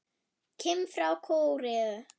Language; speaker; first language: Icelandic; non-native, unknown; German